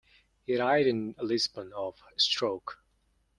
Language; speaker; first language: English; non-native, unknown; Mongolian